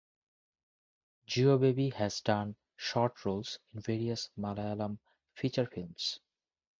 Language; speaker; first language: English; non-native, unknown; Bangla